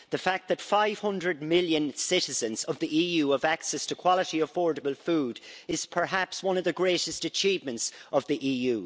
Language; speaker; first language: English; native; English